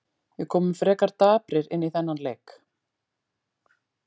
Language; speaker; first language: Icelandic; native; Icelandic